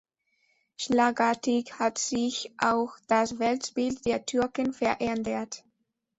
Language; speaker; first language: German; non-native, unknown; Spanish